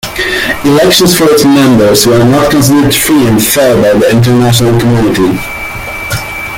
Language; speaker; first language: English; native; English